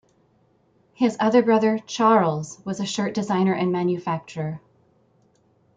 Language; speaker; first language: English; native; English